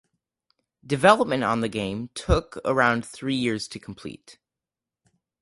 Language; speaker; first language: English; native; English